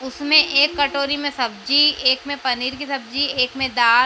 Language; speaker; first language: Hindi; native; Hindi